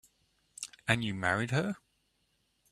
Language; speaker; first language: English; native; English